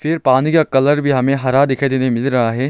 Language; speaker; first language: Hindi; non-native, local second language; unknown